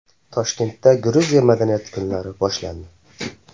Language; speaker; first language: Uzbek; native; Uzbek